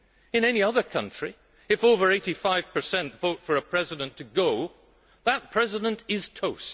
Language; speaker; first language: English; native; English